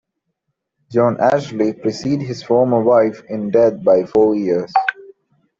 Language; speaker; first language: English; non-native, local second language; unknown